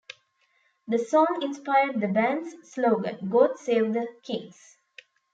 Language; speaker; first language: English; non-native, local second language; Tamil